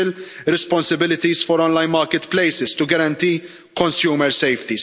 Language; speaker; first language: English; non-native, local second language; Maltese